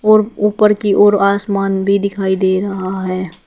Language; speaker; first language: Hindi; native; Hindi